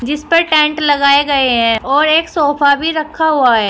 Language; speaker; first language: Hindi; native; Hindi